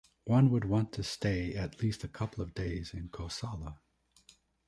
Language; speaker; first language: English; native; English